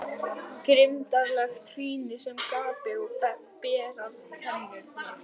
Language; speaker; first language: Icelandic; native; Icelandic